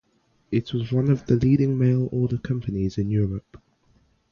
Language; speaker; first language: English; native; English